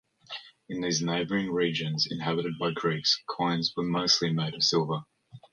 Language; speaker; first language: English; native; English